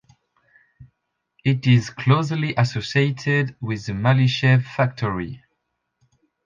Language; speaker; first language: English; non-native, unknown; French